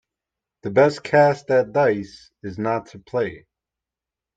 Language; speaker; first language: English; native; English